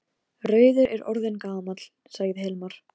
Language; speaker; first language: Icelandic; non-native, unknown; Polish